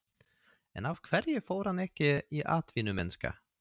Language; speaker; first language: Icelandic; non-native, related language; Swedish